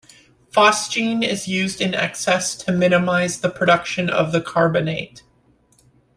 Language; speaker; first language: English; native; English